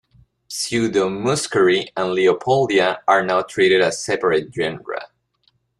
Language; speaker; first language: English; non-native, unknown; Spanish